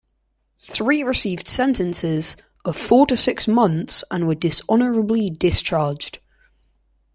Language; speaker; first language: English; native; English